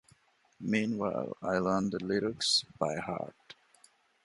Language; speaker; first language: English; non-native, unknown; Divehi